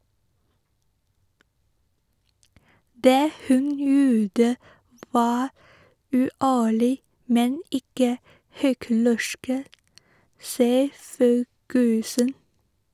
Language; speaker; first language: Norwegian; non-native, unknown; Chinese